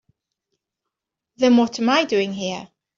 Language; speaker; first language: English; native; English